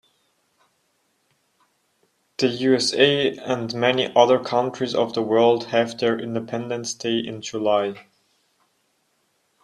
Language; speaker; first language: English; non-native, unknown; German